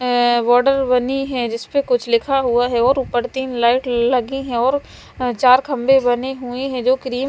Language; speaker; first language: Hindi; non-native, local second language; Punjabi